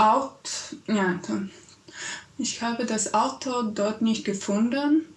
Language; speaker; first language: German; non-native, fluent; Polish